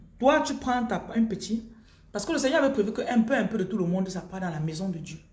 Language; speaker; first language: French; non-native, local second language; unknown